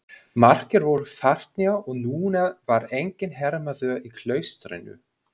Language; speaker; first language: Icelandic; non-native, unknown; German